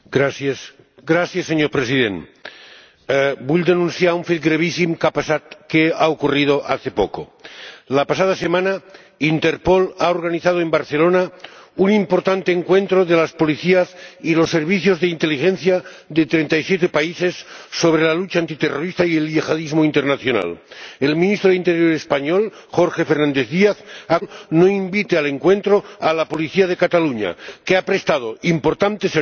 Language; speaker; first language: Spanish; non-native, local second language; Catalan